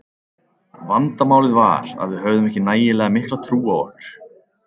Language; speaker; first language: Icelandic; native; Icelandic